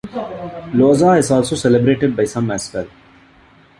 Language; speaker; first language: English; non-native, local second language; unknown